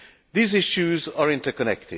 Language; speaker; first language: English; non-native, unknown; Hungarian